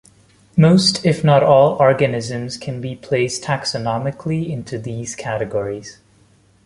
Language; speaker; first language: English; non-native, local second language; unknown